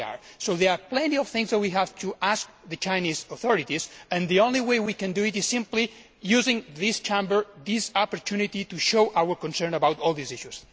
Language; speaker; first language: English; non-native, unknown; Spanish